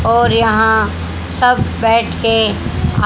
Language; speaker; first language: Hindi; native; Hindi